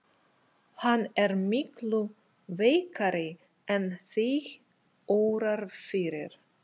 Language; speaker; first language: Icelandic; non-native, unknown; Russian